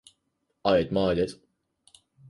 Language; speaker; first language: English; native; English